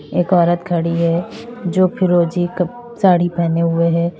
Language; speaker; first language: Hindi; native; Hindi